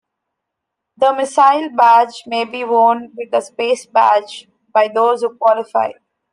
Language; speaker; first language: English; non-native, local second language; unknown